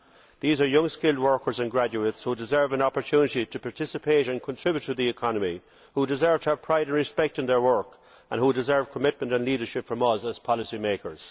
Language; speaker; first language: English; native; English